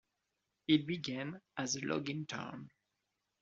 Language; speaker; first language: English; non-native, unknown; French